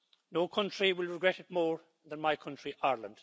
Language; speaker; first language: English; native; English